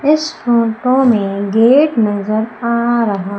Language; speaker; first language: Hindi; native; Hindi